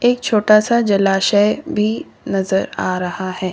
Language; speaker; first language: Hindi; native; Hindi